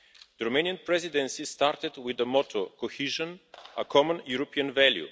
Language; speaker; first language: English; non-native, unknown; Bulgarian